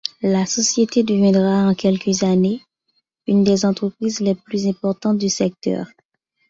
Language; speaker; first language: French; non-native, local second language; Haitian Creole